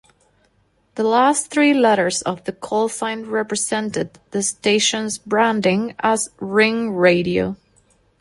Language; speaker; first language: English; non-native, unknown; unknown